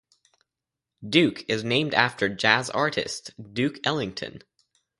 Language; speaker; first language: English; native; English